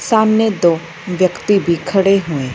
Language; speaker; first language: Hindi; non-native, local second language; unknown